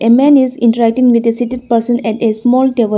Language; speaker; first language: English; non-native, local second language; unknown